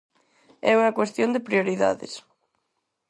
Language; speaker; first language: Galician; non-native, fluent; Spanish